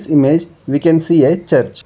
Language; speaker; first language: English; non-native, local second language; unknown